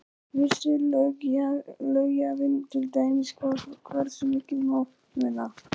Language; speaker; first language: Icelandic; non-native, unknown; Polish